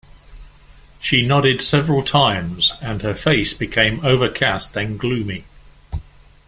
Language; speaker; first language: English; native; English